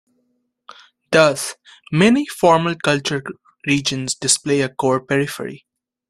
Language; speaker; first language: English; native; English